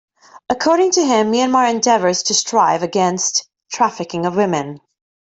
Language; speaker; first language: English; native; English